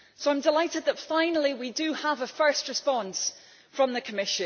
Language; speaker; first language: English; native; English